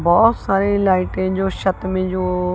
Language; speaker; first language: Hindi; non-native, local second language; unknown